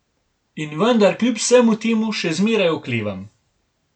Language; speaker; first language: Slovenian; native; Slovenian